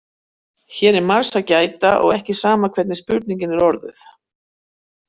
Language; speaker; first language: Icelandic; native; Icelandic